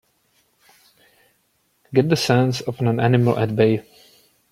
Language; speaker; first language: English; non-native, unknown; Czech